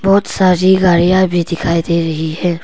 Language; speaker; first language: Hindi; non-native, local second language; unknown